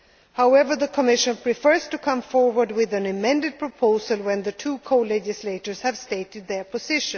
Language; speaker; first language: English; non-native, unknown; Swedish